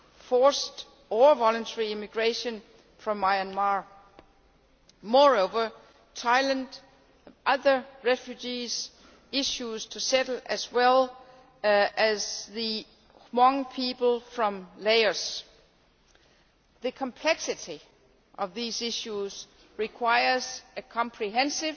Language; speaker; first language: English; non-native, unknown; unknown